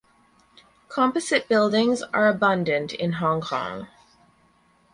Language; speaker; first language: English; native; English